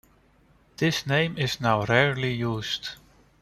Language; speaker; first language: English; non-native, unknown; Dutch